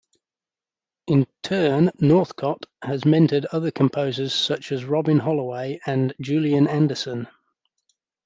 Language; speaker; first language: English; native; English